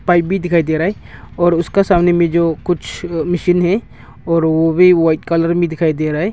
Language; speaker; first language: Hindi; non-native, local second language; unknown